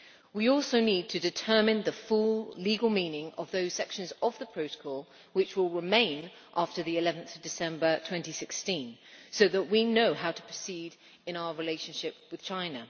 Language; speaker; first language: English; native; English